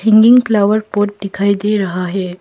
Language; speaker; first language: Hindi; non-native, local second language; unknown